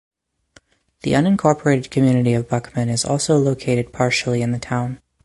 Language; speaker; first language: English; native; English